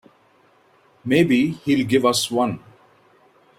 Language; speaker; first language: English; non-native, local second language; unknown